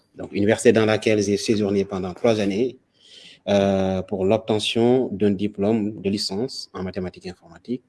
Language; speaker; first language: French; non-native, local second language; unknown